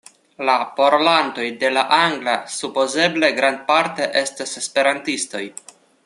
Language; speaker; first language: Esperanto; non-native, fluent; Russian